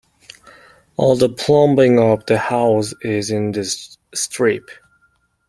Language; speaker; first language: English; non-native, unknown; Mongolian